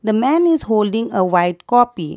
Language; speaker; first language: English; non-native, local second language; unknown